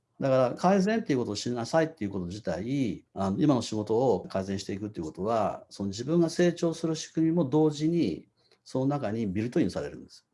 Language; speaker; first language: Japanese; native; Japanese